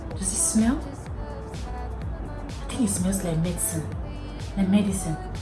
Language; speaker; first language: English; non-native, local second language; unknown